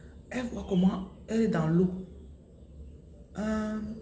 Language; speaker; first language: French; non-native, local second language; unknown